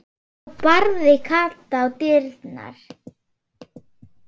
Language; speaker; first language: Icelandic; non-native, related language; Swedish